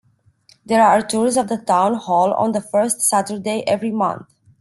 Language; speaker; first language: English; non-native, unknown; Romanian